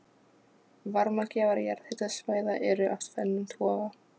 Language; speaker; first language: Icelandic; non-native, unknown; Polish